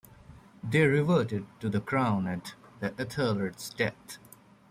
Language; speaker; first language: English; native; English